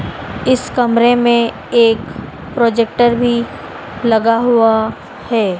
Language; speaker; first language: Hindi; native; Hindi